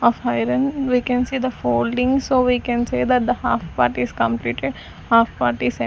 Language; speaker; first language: English; non-native, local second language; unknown